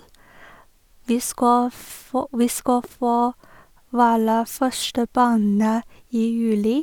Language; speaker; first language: Norwegian; non-native, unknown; Chinese